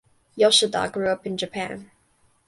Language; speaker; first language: English; native; English